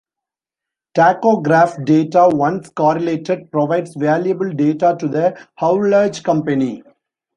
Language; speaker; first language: English; non-native, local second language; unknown